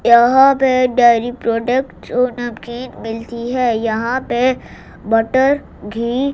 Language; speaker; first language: Hindi; non-native, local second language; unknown